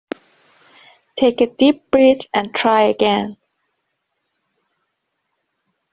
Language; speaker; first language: English; non-native, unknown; Persian